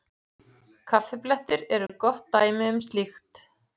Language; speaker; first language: Icelandic; native; Icelandic